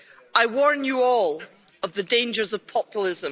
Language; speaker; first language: English; native; English